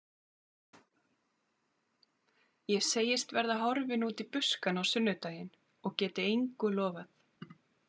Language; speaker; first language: Icelandic; native; Icelandic